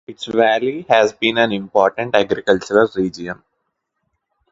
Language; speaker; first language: English; non-native, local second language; Telugu